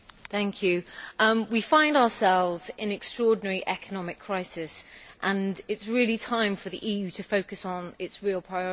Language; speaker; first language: English; native; English